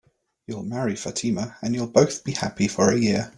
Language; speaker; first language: English; native; English